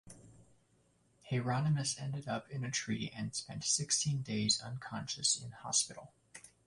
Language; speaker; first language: English; native; English